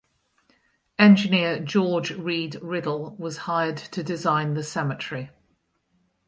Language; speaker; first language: English; native; English